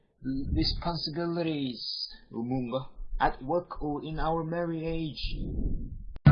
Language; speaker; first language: English; non-native, learner; Korean